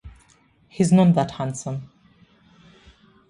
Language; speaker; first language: English; native; English